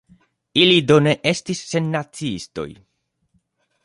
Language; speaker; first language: Esperanto; non-native, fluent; Spanish